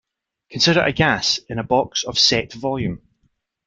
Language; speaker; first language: English; native; English